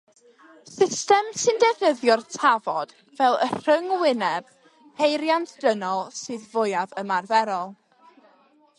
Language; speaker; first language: Welsh; native; Welsh